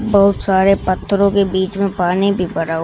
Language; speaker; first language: Hindi; native; Hindi